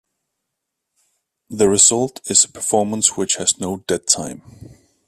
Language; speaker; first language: English; native; English